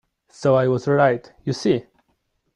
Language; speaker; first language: English; non-native, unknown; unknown